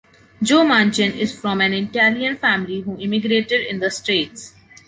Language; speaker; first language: English; non-native, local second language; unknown